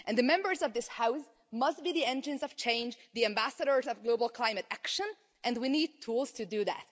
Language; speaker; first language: English; non-native, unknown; Hungarian